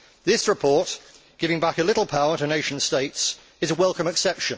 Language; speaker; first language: English; native; English